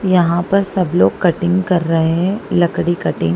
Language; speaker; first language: Hindi; non-native, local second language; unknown